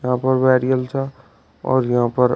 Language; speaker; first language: Hindi; native; Hindi